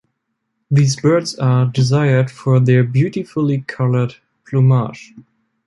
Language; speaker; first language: English; non-native, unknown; German